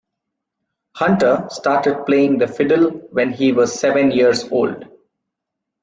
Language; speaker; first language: English; non-native, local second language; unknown